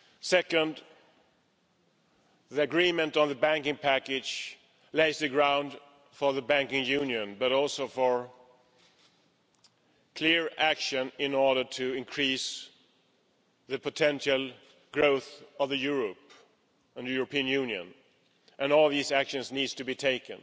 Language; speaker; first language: English; non-native, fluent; Swedish